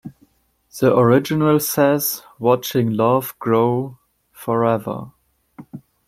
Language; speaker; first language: English; non-native, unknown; German